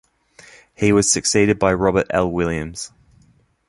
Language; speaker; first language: English; native; English